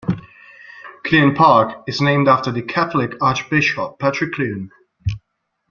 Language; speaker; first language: English; non-native, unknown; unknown